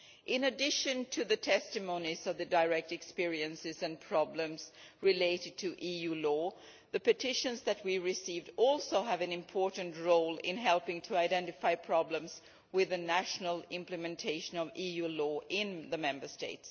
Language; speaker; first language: English; non-native, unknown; Swedish